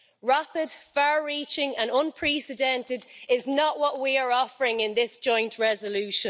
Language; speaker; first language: English; native; English